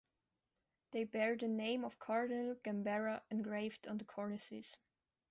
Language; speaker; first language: English; non-native, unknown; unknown